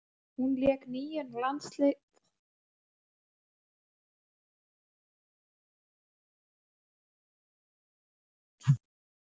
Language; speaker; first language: Icelandic; native; Icelandic